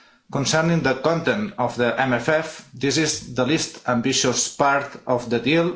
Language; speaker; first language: English; non-native, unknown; Catalan